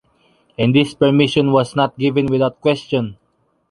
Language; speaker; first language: English; non-native, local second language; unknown